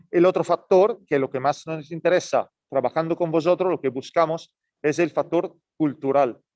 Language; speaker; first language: Spanish; non-native, fluent; Italian